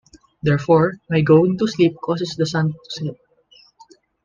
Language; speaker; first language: English; non-native, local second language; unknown